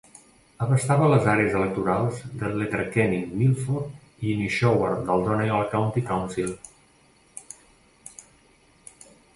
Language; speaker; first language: Catalan; native; Catalan